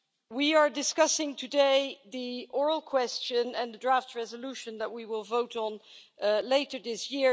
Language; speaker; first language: English; non-native, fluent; Dutch